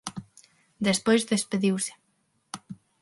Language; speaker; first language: Galician; non-native, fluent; Spanish